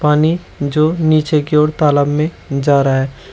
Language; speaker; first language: Hindi; native; Hindi